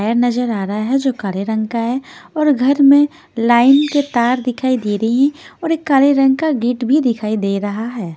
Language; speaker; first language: Hindi; non-native, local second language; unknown